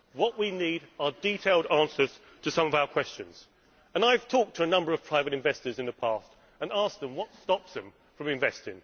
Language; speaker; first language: English; native; English